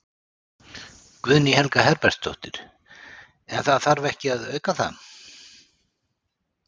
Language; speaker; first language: Icelandic; native; Icelandic